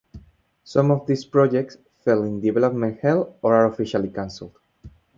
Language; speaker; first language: English; non-native, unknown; Spanish